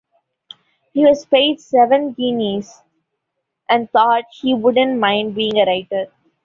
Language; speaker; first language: English; non-native, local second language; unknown